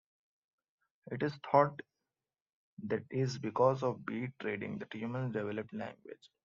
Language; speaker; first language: English; non-native, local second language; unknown